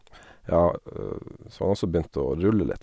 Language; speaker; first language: Norwegian; native; Norwegian